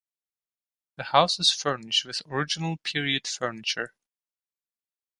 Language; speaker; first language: English; non-native, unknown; Turkish